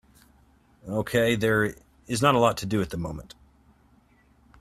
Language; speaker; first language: English; native; English